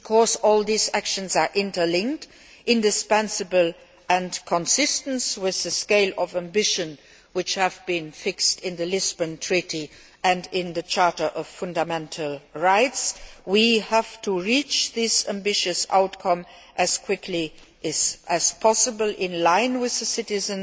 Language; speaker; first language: English; non-native, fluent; Luxembourgish